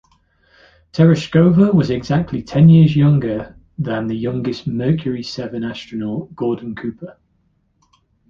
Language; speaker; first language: English; native; English